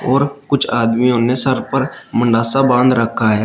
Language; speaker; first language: Hindi; native; Hindi